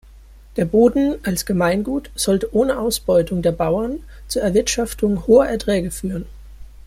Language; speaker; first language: German; native; German